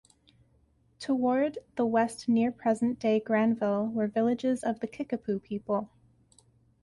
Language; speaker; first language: English; native; English